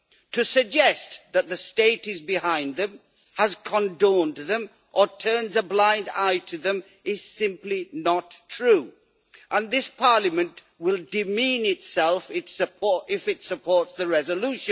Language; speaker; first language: English; native; English